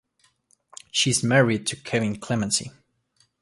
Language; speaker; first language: English; native; English